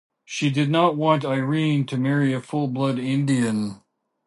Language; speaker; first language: English; native; English